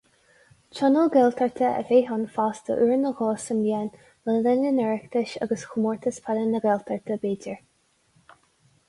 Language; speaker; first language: Irish; non-native, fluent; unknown